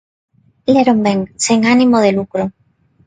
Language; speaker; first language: Galician; non-native, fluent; Spanish